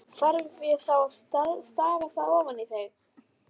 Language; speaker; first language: Icelandic; native; Icelandic